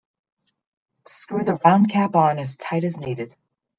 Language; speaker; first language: English; native; English